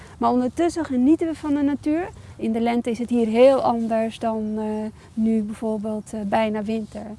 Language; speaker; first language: Dutch; early bilingual, other home language; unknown